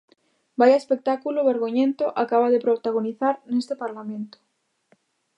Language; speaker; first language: Galician; native; Galician